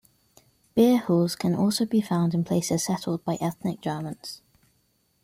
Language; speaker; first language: English; native; English